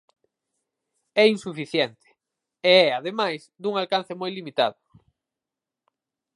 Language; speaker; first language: Galician; native; Galician